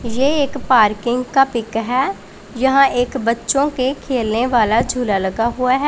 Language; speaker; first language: Hindi; non-native, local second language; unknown